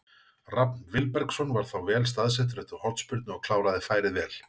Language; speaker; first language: Icelandic; native; Icelandic